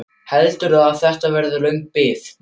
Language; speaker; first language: Icelandic; non-native, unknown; German